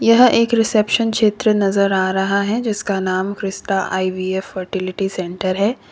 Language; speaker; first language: Hindi; native; Hindi